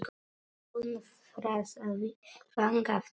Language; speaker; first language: Icelandic; non-native, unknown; Polish